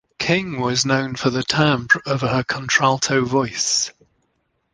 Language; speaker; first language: English; native; English